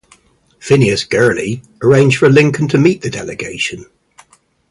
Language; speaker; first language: English; native; English